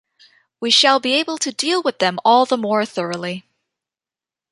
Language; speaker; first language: English; native; English